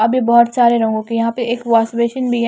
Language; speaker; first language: Hindi; non-native, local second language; Punjabi